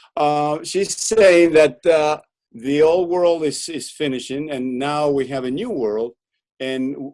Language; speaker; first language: English; non-native, fluent; Spanish